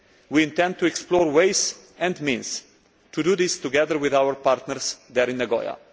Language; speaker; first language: English; non-native, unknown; Slovenian